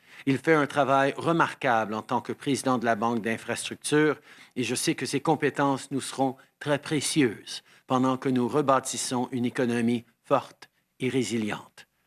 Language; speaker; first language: French; early bilingual, heritage; French